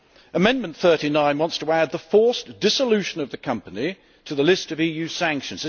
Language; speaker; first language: English; native; English